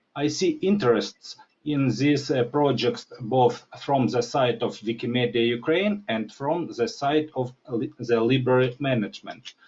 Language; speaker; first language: English; non-native, learner; Ukrainian